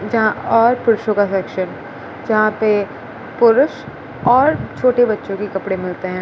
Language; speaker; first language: Hindi; non-native, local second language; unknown